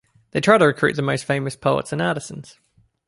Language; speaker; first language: English; native; English